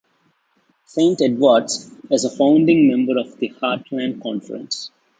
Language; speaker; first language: English; non-native, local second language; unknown